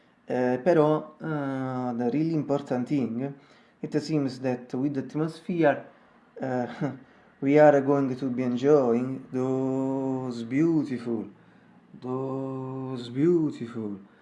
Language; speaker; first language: English; non-native, fluent; Italian